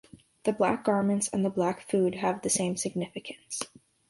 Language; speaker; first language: English; native; English